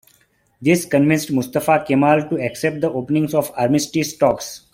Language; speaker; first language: English; non-native, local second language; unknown